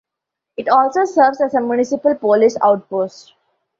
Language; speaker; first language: English; non-native, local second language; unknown